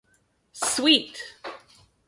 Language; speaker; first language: English; native; English